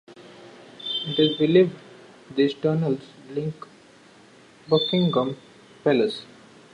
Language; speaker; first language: English; non-native, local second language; Marathi